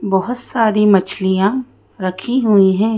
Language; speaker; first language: Hindi; native; Hindi